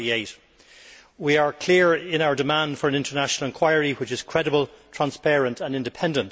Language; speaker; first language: English; native; English